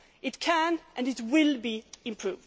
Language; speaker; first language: English; non-native, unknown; Swedish